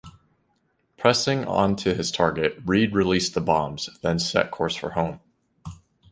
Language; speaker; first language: English; native; English